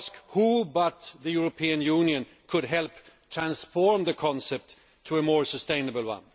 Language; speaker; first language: English; non-native, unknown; Swedish